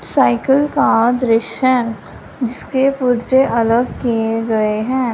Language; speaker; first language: Hindi; non-native, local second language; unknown